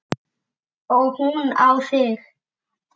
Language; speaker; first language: Icelandic; native; Icelandic